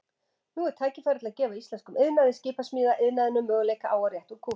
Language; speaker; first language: Icelandic; native; Icelandic